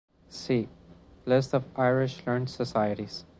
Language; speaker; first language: English; non-native, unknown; Spanish